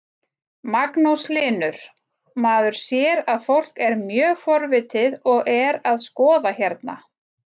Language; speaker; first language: Icelandic; native; Icelandic